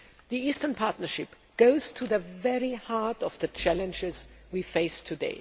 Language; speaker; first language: English; non-native, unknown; German